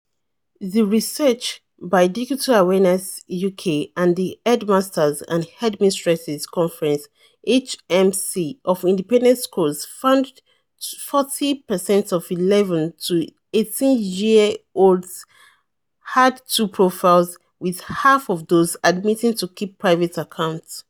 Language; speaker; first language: English; non-native, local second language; Yoruba